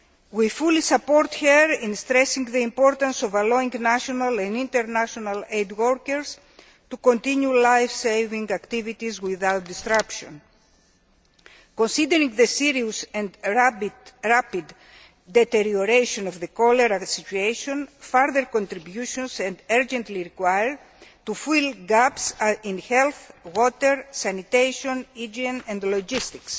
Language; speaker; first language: English; non-native, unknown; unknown